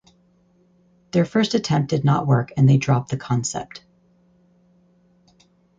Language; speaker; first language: English; native; English